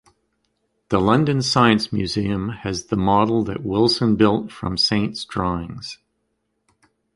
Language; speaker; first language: English; native; English